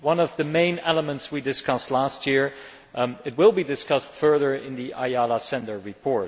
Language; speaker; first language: English; non-native, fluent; Dutch